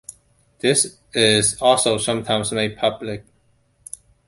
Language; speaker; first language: English; non-native, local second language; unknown